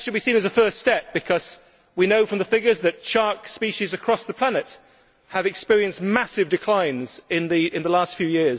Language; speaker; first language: English; native; English